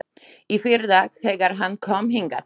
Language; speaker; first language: Icelandic; non-native, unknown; Slovak